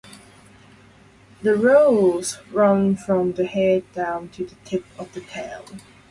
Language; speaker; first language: English; non-native, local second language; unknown